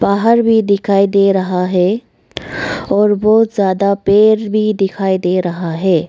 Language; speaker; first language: Hindi; non-native, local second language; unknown